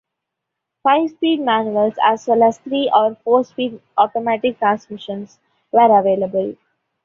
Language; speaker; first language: English; non-native, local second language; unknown